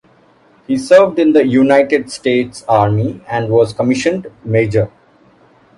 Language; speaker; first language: English; non-native, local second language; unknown